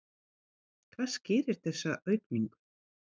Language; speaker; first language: Icelandic; non-native, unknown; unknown